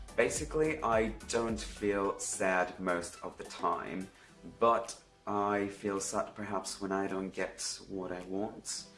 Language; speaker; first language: English; non-native, fluent; Spanish